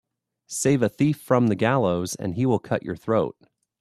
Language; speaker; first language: English; native; English